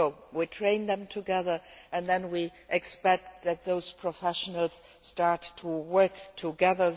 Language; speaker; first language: English; non-native, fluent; Luxembourgish